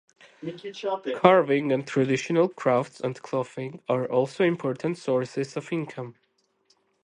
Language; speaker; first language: English; native; English